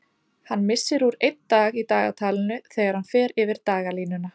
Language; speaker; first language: Icelandic; native; Icelandic